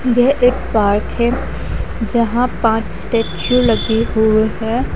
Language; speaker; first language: Hindi; native; Hindi